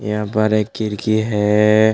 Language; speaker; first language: Hindi; non-native, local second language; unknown